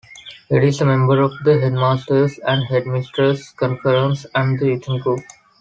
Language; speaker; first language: English; non-native, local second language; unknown